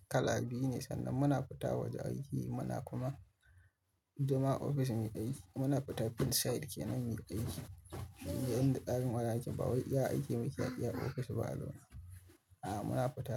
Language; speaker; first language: Hausa; native; Hausa